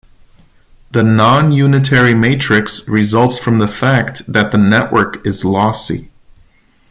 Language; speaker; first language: English; non-native, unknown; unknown